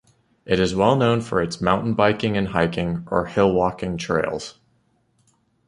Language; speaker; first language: English; native; English